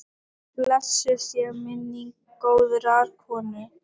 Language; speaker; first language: Icelandic; non-native, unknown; Thai